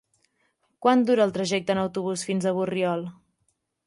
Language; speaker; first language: Catalan; native; Catalan